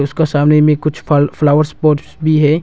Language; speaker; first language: Hindi; non-native, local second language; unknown